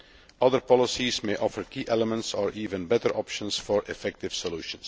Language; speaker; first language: English; non-native, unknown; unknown